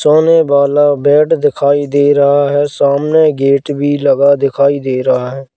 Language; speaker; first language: Hindi; native; Hindi